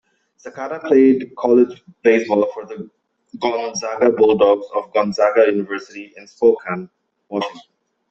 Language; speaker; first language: English; native; English